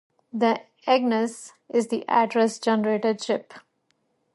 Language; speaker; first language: English; native; English